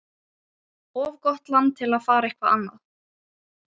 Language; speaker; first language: Icelandic; non-native, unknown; Ukrainian